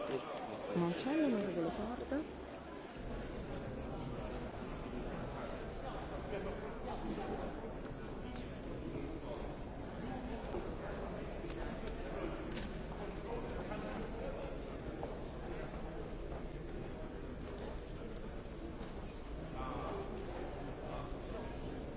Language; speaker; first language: English; native; English